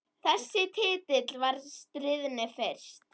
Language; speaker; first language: Icelandic; native; Icelandic